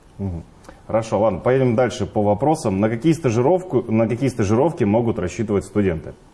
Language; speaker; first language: Russian; native; Russian